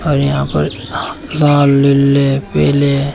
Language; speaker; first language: Hindi; native; Hindi